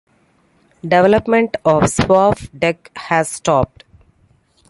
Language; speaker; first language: English; non-native, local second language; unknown